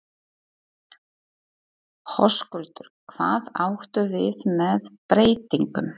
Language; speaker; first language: Icelandic; non-native, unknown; Polish